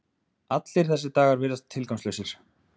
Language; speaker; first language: Icelandic; native; Icelandic